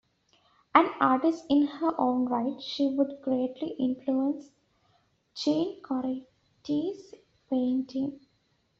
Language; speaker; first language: English; native; English